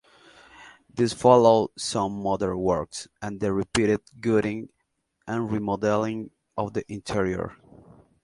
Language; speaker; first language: English; non-native, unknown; Spanish